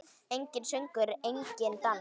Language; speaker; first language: Icelandic; native; Icelandic